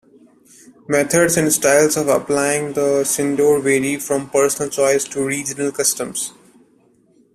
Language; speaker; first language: English; non-native, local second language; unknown